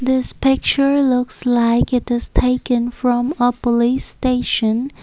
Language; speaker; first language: English; non-native, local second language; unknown